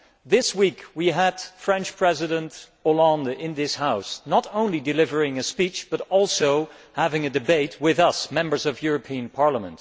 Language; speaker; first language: English; non-native, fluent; Dutch